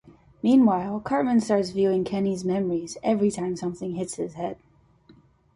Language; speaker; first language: English; native; English